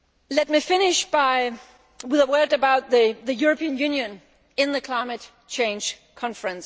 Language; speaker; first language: English; non-native, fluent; Danish